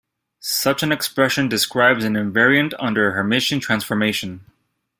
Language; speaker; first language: English; native; English